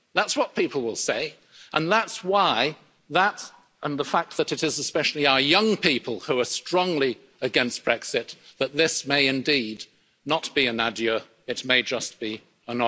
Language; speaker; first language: English; native; English